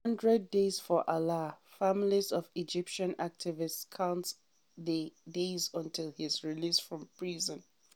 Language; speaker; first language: English; non-native, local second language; Hausa